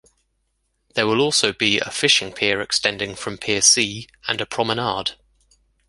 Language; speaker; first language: English; native; English